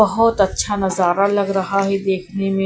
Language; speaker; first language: Hindi; non-native, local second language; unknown